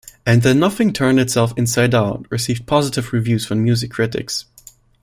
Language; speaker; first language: English; non-native, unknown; German